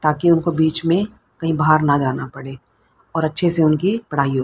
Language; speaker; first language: Hindi; native; Hindi